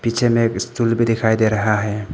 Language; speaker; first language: Hindi; non-native, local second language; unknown